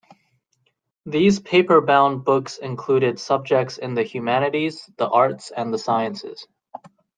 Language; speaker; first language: English; native; English